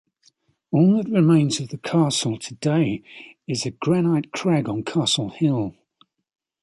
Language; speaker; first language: English; native; English